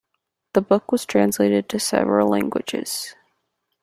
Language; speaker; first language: English; native; English